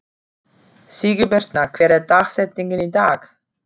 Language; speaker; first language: Icelandic; non-native, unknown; German